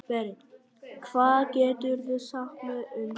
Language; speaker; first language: Icelandic; non-native, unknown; Vietnamese